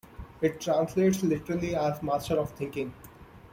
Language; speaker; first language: English; non-native, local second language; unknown